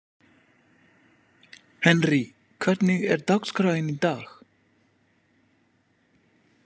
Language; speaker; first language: Icelandic; non-native, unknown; French